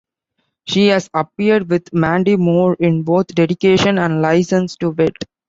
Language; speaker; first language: English; non-native, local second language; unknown